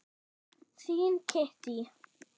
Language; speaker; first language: Icelandic; non-native, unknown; German